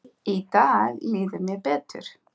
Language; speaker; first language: Icelandic; native; Icelandic